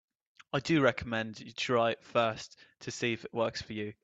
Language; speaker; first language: English; native; English